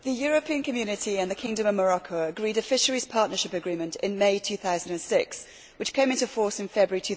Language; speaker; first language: English; native; English